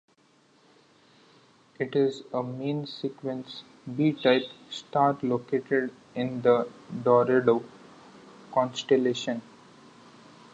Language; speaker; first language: English; non-native, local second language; Marathi